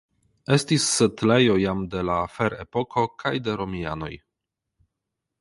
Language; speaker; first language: Esperanto; non-native, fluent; Polish